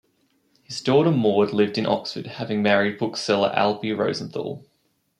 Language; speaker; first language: English; native; English